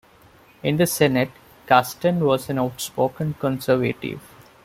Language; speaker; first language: English; non-native, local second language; Malayalam